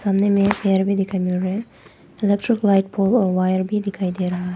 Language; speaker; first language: Hindi; non-native, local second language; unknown